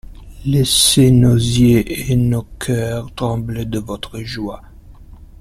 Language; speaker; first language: French; non-native, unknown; Italian